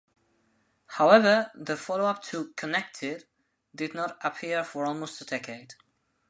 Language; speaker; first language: English; non-native, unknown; Spanish